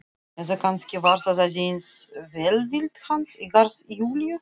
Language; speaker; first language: Icelandic; non-native, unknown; Russian